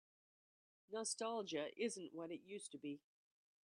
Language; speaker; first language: English; native; English